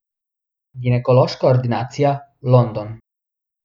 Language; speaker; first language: Slovenian; non-native, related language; Bosnian